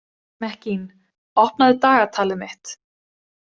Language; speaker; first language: Icelandic; non-native, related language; Swedish